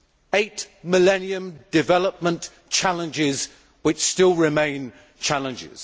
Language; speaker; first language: English; native; English